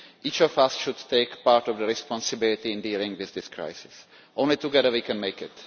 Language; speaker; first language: English; non-native, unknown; Czech